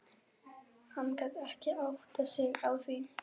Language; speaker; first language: Icelandic; non-native, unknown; German